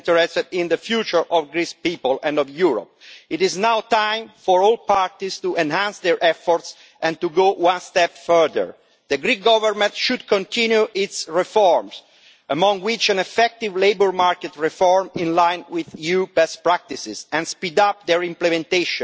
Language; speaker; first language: English; non-native, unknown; Italian